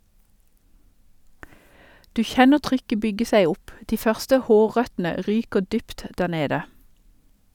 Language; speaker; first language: Norwegian; native; Norwegian